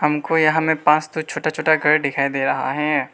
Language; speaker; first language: Hindi; non-native, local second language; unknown